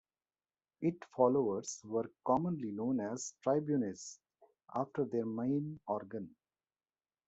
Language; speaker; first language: English; non-native, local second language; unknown